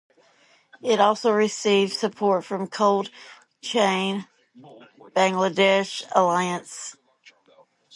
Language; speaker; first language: English; native; English